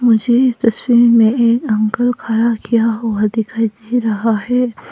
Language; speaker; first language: Hindi; non-native, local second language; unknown